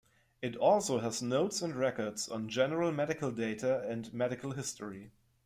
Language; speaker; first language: English; non-native, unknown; German